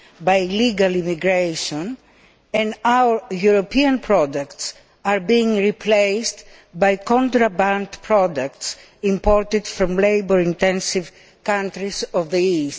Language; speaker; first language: English; non-native, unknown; Greek